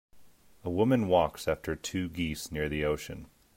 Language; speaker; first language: English; native; English